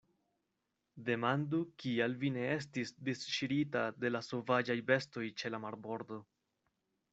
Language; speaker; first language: Esperanto; non-native, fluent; Spanish